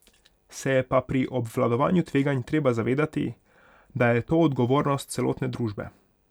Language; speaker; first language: Slovenian; non-native, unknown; Hungarian